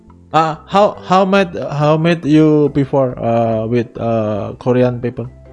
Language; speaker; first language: English; non-native, learner; Indonesian